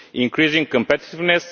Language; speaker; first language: English; non-native, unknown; Bulgarian